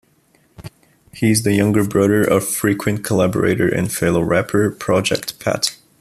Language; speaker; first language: English; non-native, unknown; Bulgarian